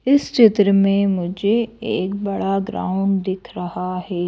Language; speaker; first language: Hindi; native; Hindi